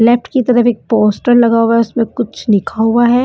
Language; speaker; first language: Hindi; non-native, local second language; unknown